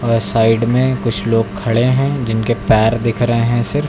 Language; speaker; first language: Hindi; native; Hindi